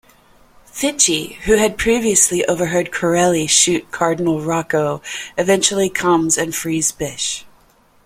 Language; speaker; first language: English; native; English